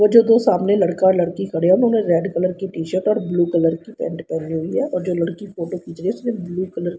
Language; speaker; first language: Hindi; native; Hindi